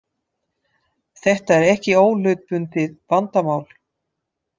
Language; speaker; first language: Icelandic; non-native, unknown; Dutch